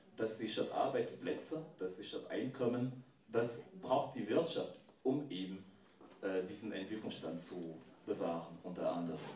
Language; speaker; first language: German; non-native, fluent; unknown